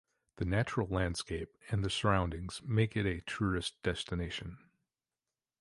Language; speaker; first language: English; native; English